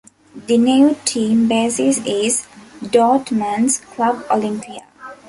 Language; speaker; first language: English; non-native, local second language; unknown